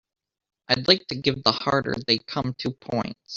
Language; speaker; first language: English; native; English